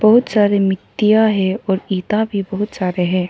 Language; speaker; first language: Hindi; non-native, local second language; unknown